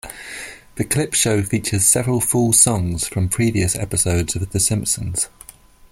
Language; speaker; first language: English; non-native, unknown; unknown